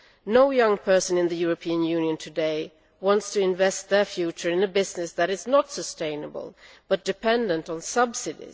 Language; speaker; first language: English; non-native, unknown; Swedish